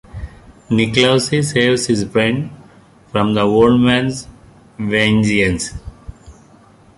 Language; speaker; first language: English; non-native, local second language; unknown